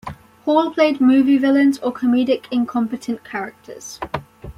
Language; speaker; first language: English; native; English